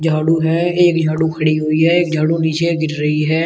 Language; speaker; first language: Hindi; native; Hindi